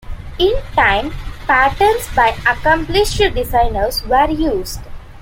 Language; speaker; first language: English; non-native, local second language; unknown